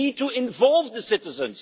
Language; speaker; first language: English; non-native, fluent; Dutch